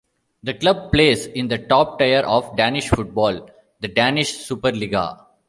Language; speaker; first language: English; non-native, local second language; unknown